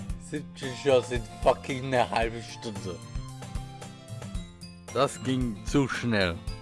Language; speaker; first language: German; native; German